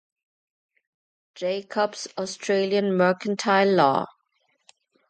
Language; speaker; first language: English; non-native, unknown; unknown